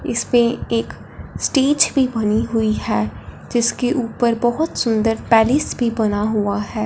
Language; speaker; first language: Hindi; non-native, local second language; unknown